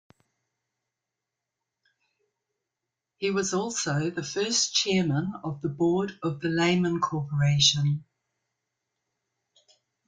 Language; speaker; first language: English; native; English